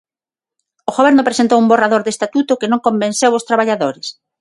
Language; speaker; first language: Galician; non-native, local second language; Spanish